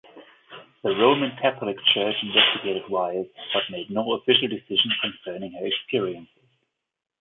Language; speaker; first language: English; non-native, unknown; German